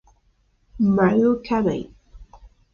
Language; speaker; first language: English; non-native, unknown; French